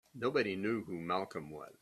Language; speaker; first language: English; native; English